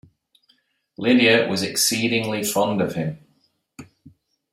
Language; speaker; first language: English; native; English